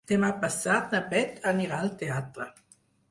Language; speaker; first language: Catalan; non-native, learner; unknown